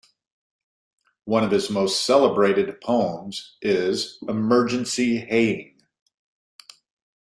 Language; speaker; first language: English; native; English